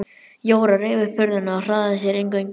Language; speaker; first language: Icelandic; native; Icelandic